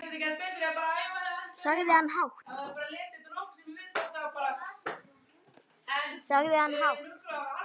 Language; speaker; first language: Icelandic; native; Icelandic